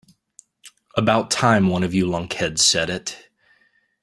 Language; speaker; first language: English; native; English